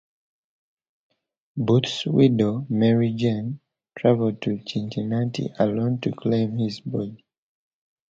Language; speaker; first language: English; native; English